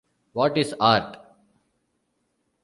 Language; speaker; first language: English; non-native, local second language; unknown